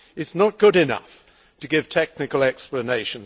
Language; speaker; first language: English; native; English